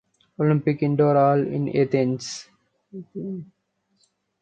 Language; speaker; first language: English; non-native, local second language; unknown